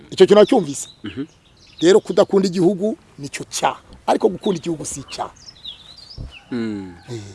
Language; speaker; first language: Kinyarwanda; native; Kinyarwanda